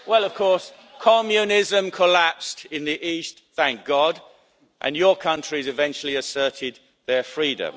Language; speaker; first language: English; native; English